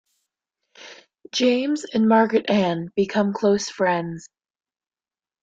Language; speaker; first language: English; native; English